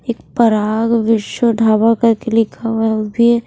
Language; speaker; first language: Hindi; non-native, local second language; Punjabi